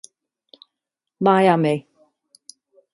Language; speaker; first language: English; native; English